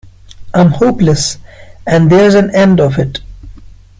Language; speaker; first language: English; non-native, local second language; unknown